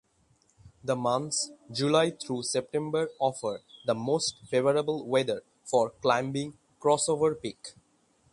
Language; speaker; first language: English; non-native, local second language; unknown